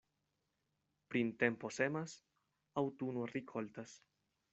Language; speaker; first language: Esperanto; non-native, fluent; Spanish